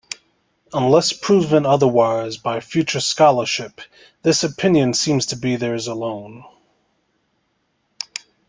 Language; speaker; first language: English; native; English